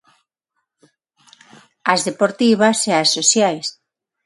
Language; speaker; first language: Galician; non-native, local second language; Spanish